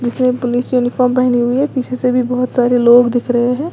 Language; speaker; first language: Hindi; native; Hindi